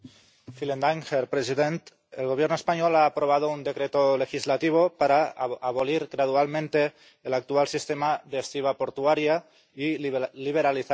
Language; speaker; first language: Spanish; non-native, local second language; Catalan